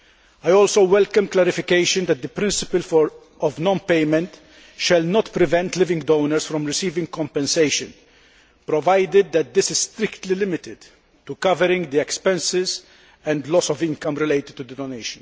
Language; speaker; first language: English; non-native, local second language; Maltese